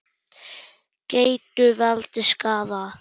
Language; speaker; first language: Icelandic; non-native, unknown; German